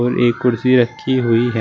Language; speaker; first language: Hindi; native; Hindi